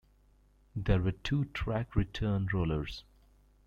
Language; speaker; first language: English; native; English